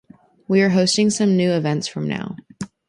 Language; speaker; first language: English; native; English